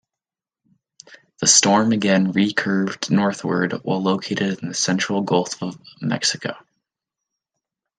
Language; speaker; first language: English; native; English